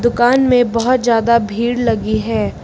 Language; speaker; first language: Hindi; native; Hindi